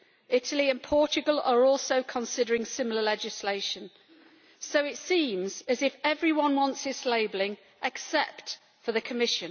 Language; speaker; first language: English; native; English